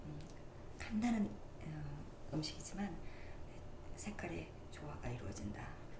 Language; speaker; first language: Korean; native; Korean